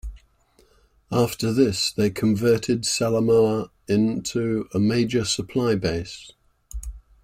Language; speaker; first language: English; native; English